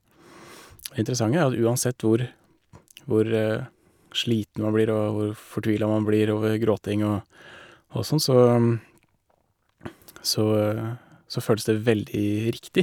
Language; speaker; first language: Norwegian; native; Norwegian